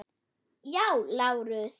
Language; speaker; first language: Icelandic; non-native, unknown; German